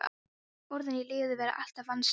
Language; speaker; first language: Icelandic; non-native, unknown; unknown